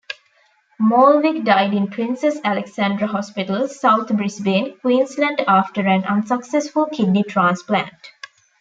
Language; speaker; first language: English; non-native, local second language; Tamil